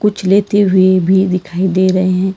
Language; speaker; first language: Hindi; non-native, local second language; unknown